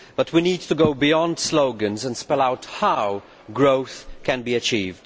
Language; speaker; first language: English; non-native, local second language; Maltese